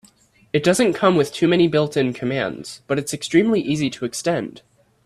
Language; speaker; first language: English; native; English